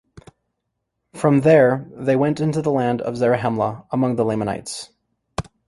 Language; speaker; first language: English; native; English